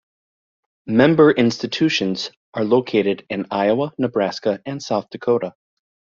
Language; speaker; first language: English; native; English